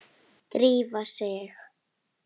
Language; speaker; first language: Icelandic; native; Icelandic